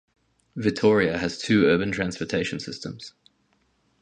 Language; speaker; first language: English; native; English